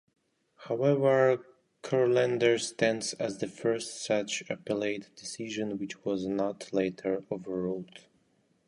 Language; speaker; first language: English; non-native, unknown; Russian